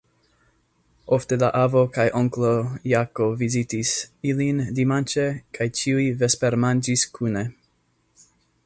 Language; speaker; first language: Esperanto; non-native, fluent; English